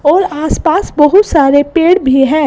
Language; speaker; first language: Hindi; non-native, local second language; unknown